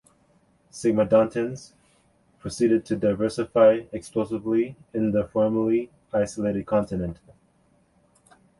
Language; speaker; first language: English; native; English